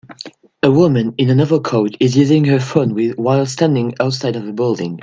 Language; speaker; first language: English; non-native, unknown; French